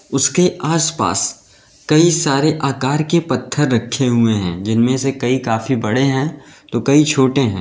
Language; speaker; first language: Hindi; native; Hindi